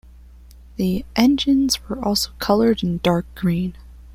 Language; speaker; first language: English; non-native, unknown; Spanish